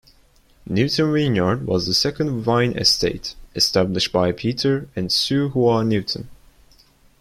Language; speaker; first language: English; non-native, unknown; Turkish